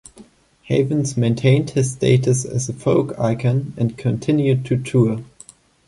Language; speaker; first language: English; non-native, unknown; German